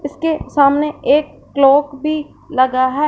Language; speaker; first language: Hindi; non-native, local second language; Punjabi